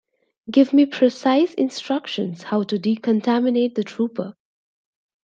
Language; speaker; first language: English; non-native, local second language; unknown